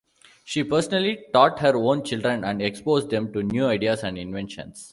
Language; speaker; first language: English; non-native, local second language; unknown